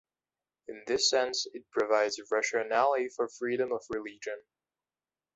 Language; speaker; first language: English; non-native, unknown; Belarusian